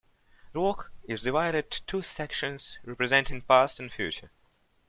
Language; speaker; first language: English; non-native, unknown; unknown